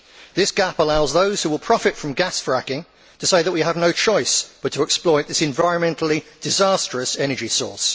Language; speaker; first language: English; native; English